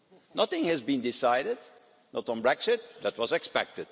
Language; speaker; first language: English; non-native, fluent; Dutch